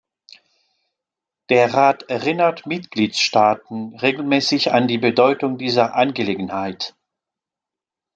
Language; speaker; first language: German; non-native, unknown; French